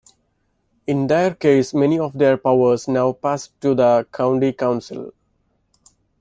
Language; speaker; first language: English; non-native, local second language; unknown